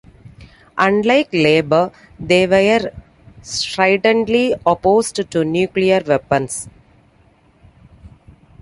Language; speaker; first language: English; non-native, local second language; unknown